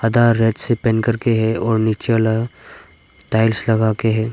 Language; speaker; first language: Hindi; early bilingual, other home language; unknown